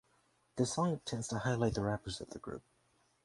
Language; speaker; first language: English; native; English